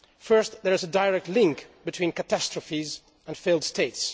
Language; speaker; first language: English; non-native, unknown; Dutch